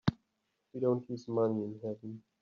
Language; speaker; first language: English; native; English